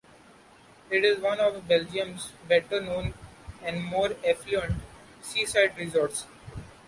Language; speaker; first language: English; non-native, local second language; Marathi